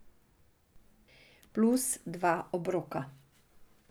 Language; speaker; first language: Slovenian; non-native, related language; Serbian